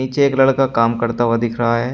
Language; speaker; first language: Hindi; native; Hindi